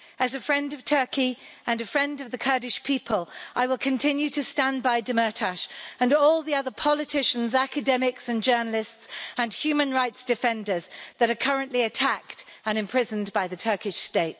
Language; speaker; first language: English; native; English